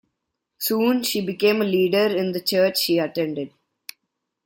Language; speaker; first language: English; non-native, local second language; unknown